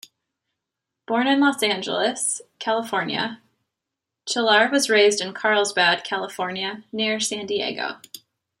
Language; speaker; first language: English; native; English